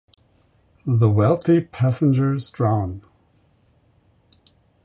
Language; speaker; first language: English; non-native, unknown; German